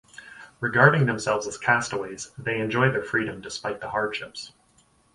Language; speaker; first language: English; native; English